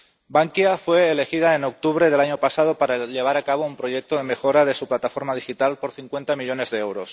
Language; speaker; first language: Spanish; non-native, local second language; Catalan